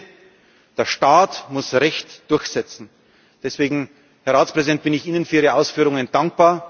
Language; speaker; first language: German; native; German